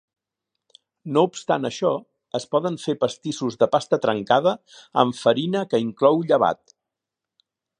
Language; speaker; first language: Catalan; native; Catalan